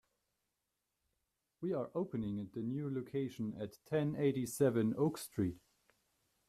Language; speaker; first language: English; non-native, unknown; German